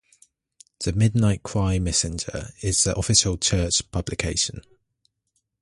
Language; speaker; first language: English; native; English